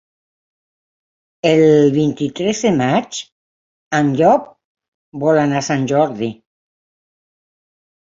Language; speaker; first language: Catalan; non-native, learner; Spanish